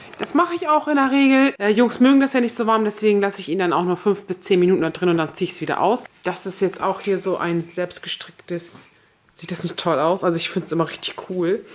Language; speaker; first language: German; early bilingual, other home language; Turkish